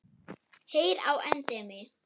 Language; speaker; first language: Icelandic; non-native, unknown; German